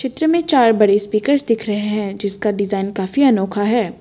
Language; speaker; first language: Hindi; non-native, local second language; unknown